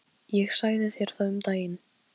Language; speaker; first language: Icelandic; non-native, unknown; Polish